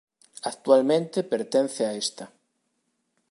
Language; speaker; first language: Galician; native; Galician